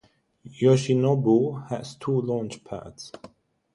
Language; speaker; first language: English; non-native, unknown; German